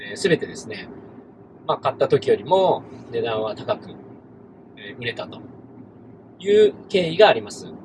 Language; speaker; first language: Japanese; native; Japanese